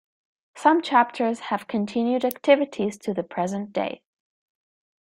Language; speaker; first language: English; native; English